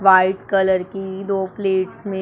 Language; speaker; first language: Hindi; non-native, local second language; Punjabi